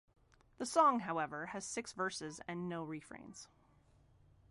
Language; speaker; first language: English; native; English